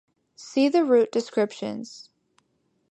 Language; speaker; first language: English; native; English